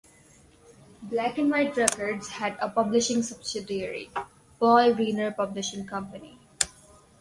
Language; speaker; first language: English; non-native, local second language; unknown